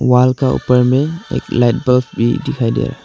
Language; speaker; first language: Hindi; non-native, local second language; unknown